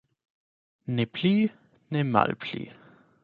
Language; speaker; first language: Esperanto; non-native, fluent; German